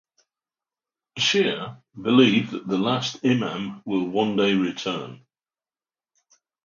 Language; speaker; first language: English; native; English